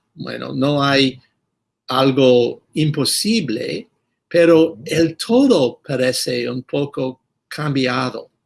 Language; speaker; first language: Spanish; non-native, fluent; English